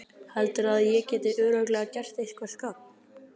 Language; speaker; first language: Icelandic; native; Icelandic